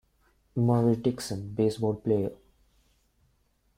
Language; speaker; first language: English; non-native, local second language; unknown